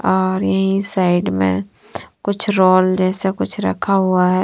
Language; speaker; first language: Hindi; non-native, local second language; Punjabi